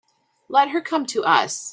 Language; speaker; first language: English; native; English